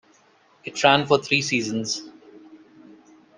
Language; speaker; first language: English; non-native, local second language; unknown